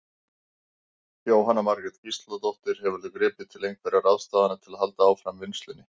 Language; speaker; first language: Icelandic; native; Icelandic